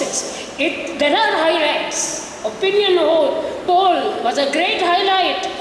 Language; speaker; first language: English; non-native, local second language; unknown